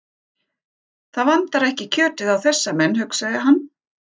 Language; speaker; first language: Icelandic; non-native, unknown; German